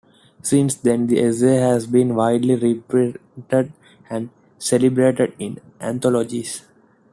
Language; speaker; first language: English; non-native, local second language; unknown